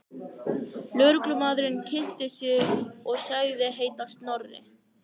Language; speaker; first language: Icelandic; native; Icelandic